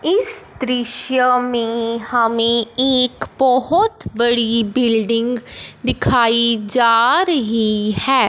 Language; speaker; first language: Hindi; non-native, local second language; Punjabi